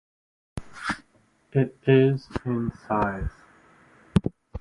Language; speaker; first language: English; native; English